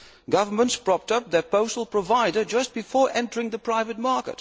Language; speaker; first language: English; non-native, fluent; Dutch